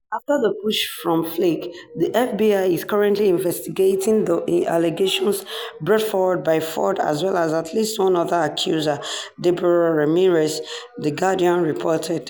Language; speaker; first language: English; non-native, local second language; Yoruba